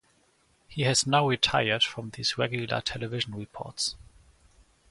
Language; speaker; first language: English; non-native, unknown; German